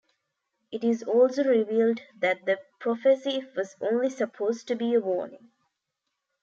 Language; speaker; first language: English; non-native, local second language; Tamil